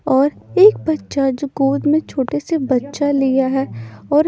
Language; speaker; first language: Hindi; non-native, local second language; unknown